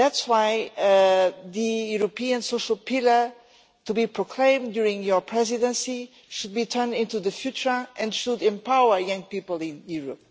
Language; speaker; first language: English; non-native, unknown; Portuguese